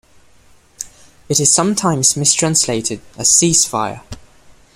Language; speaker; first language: English; non-native, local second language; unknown